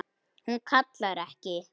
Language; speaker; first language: Icelandic; native; Icelandic